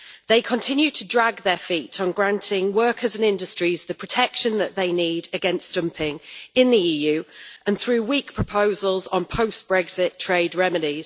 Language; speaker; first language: English; native; English